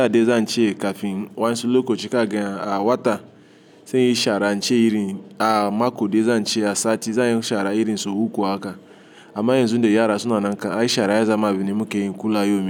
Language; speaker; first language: Hausa; non-native, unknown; Igbo